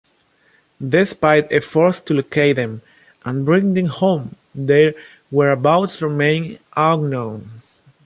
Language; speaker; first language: English; non-native, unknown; Spanish